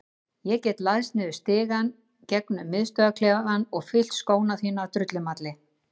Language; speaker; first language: Icelandic; native; Icelandic